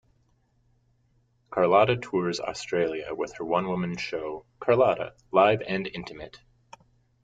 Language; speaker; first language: English; native; English